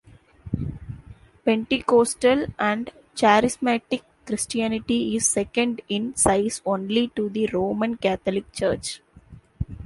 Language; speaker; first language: English; non-native, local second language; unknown